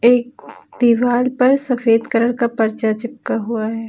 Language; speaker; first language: Hindi; native; Hindi